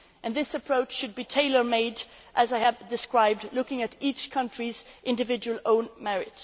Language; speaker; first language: English; non-native, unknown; Swedish